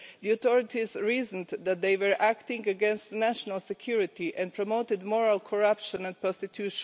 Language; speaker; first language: English; non-native, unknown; Croatian